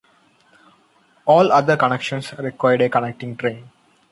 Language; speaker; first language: English; non-native, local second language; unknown